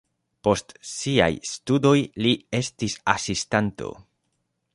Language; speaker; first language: Esperanto; non-native, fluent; Spanish